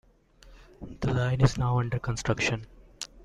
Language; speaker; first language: English; non-native, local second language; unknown